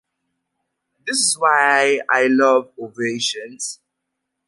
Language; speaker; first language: English; native; English